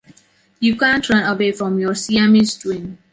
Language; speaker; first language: English; non-native, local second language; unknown